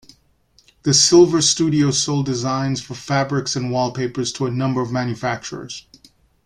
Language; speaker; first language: English; native; English